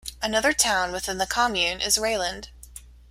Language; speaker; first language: English; native; English